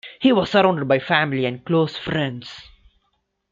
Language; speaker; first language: English; non-native, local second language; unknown